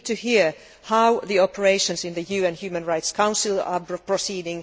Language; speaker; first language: English; non-native, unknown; Finnish